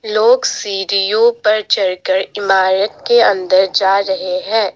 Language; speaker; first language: Hindi; non-native, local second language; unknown